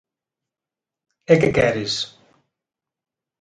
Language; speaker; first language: Galician; native; Galician